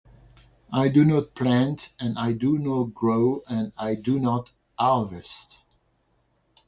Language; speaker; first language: English; non-native, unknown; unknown